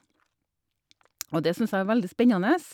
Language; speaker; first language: Norwegian; native; Norwegian